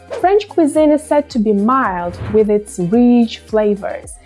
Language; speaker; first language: English; non-native, fluent; Russian